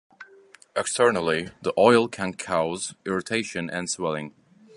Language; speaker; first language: English; native; English